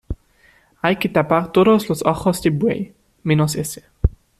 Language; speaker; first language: Spanish; non-native, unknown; German